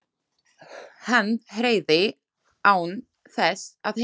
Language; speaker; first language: Icelandic; non-native, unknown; Slovak